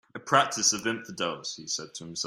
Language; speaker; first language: English; native; English